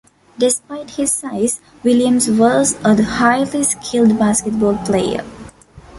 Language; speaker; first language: English; non-native, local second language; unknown